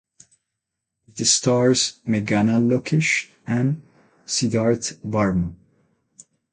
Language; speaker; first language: English; non-native, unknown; Spanish